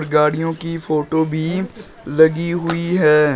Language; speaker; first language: Hindi; native; Hindi